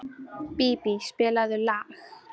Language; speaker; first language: Icelandic; native; Icelandic